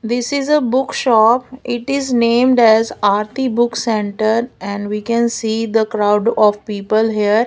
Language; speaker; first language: English; non-native, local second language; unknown